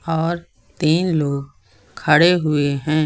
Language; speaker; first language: Hindi; native; Hindi